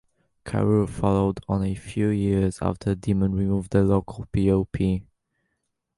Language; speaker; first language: English; native; English